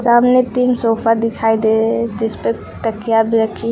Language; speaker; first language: Hindi; native; Hindi